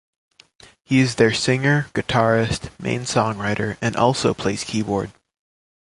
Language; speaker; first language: English; native; English